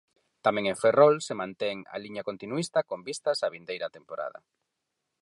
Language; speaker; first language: Galician; non-native, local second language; Spanish